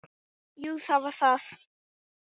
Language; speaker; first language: Icelandic; native; Icelandic